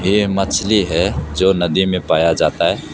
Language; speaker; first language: Hindi; early bilingual, other home language; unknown